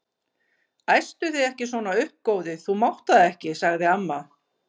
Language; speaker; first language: Icelandic; native; Icelandic